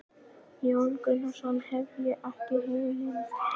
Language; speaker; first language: Icelandic; native; Icelandic